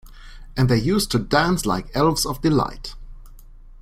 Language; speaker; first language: English; non-native, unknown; German